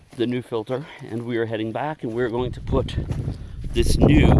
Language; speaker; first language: English; native; English